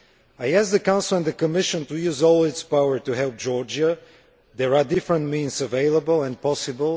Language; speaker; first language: English; non-native, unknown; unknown